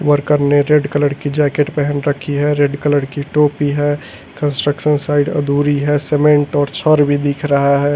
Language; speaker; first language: Hindi; native; Hindi